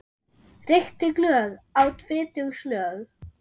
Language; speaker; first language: Icelandic; non-native, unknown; German